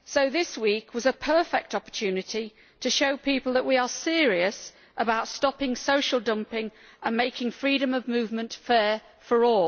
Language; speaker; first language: English; native; English